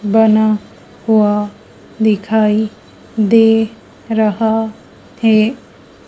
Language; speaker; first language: Hindi; native; Hindi